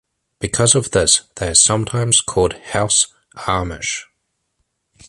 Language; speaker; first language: English; native; English